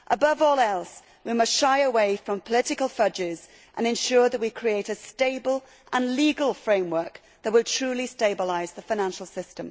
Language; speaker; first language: English; native; English